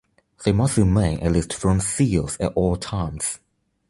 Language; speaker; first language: English; non-native, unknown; Chinese